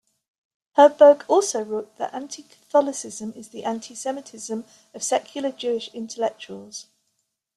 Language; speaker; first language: English; native; English